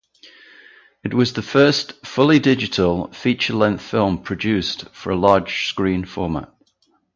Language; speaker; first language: English; native; English